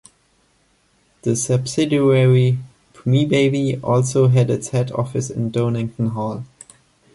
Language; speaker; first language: English; non-native, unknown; German